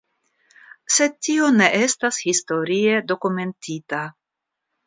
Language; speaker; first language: Esperanto; non-native, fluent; Russian